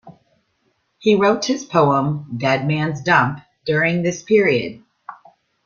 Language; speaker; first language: English; native; English